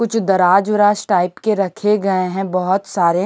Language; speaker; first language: Hindi; non-native, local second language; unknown